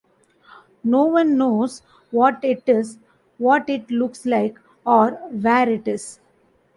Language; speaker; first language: English; non-native, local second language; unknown